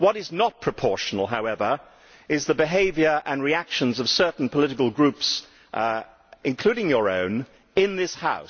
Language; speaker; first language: English; native; English